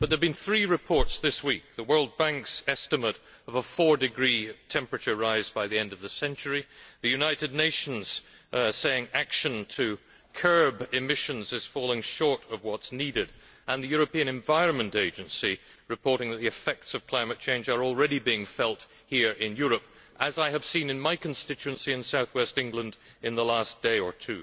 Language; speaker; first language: English; native; English